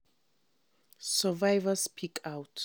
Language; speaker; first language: English; non-native, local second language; Hausa